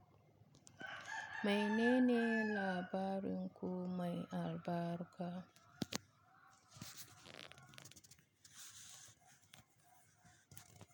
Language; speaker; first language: Hausa; native; Hausa